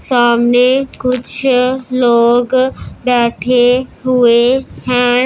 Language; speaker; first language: Hindi; non-native, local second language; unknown